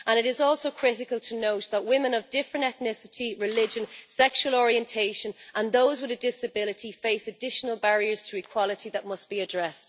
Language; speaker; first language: English; native; English